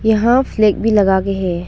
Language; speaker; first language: Hindi; non-native, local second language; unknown